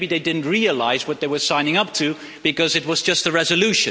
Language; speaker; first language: English; non-native, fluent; Dutch